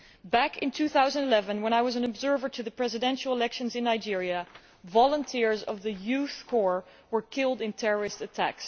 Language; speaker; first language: English; non-native, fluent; Dutch